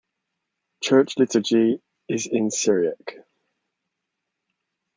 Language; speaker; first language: English; native; English